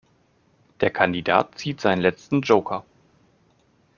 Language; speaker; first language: German; native; German